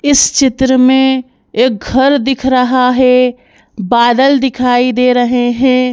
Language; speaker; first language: Hindi; native; Hindi